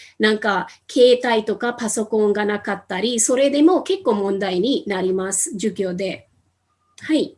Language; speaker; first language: Japanese; non-native, fluent; Hindi